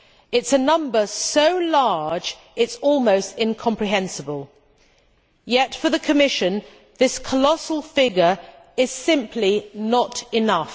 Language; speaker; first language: English; native; English